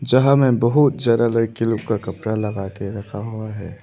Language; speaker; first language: Hindi; non-native, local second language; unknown